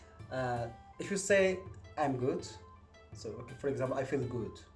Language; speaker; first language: English; non-native, fluent; Turkish